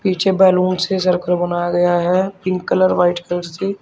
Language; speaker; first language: Hindi; native; Hindi